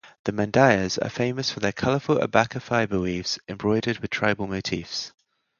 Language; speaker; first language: English; native; English